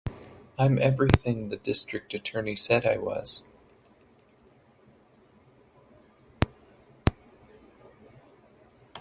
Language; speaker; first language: English; native; English